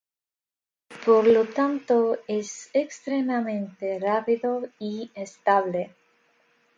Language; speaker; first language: Spanish; non-native, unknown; Russian